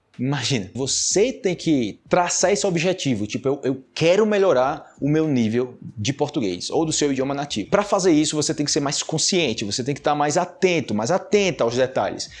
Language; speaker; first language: Portuguese; non-native, fluent; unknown